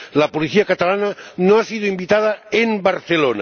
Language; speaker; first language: Spanish; non-native, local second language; Catalan